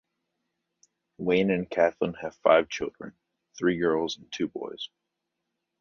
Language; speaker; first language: English; native; English